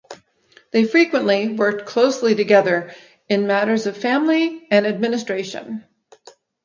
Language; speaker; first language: English; native; English